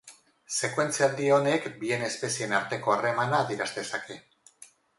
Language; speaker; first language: Basque; non-native, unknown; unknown